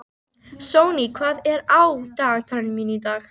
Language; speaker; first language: Icelandic; native; Icelandic